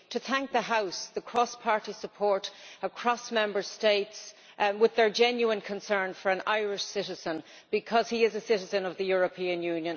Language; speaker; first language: English; native; English